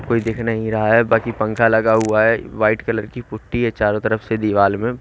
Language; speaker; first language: Hindi; native; Hindi